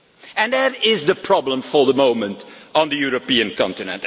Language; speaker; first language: English; non-native, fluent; Dutch